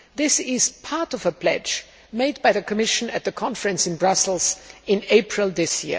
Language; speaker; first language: English; non-native, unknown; German